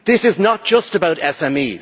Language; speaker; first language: English; native; English